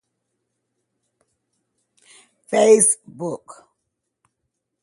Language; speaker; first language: English; native; English